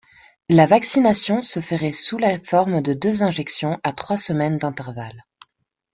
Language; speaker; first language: French; non-native, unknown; Spanish